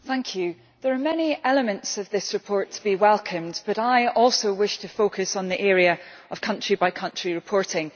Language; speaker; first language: English; native; English